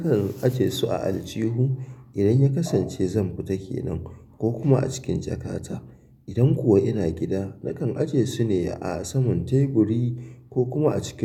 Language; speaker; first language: Hausa; native; Hausa